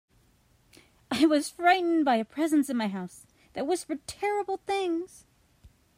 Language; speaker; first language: English; native; English